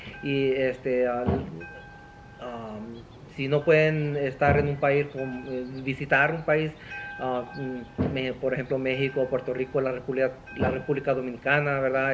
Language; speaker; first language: Spanish; early bilingual, heritage; Spanish